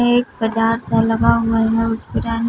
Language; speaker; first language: Hindi; non-native, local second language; Punjabi